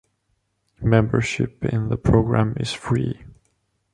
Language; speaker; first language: English; non-native, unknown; Estonian